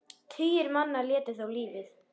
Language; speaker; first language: Icelandic; native; Icelandic